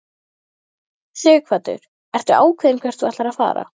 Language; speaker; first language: Icelandic; native; Icelandic